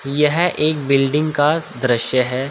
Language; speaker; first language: Hindi; native; Hindi